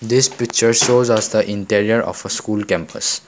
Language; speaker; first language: English; non-native, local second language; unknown